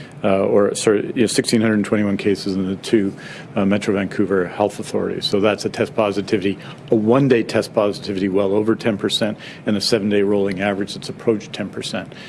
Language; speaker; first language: English; native; English